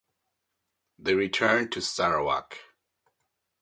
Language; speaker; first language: English; native; English